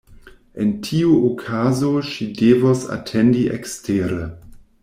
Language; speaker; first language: Esperanto; non-native, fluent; German